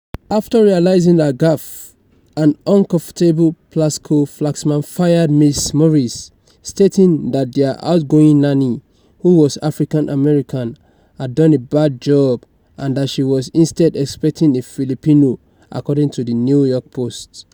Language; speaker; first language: English; non-native, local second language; Yoruba